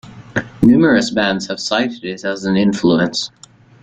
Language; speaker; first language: English; native; English